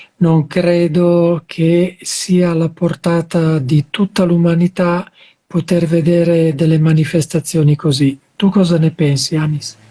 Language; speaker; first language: Italian; native; Italian